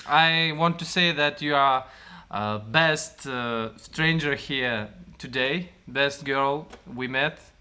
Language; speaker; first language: English; non-native, fluent; Russian